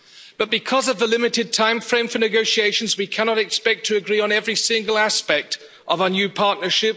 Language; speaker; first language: English; non-native, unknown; German